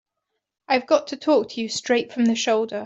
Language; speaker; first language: English; native; English